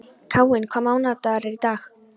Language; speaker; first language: Icelandic; non-native, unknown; Polish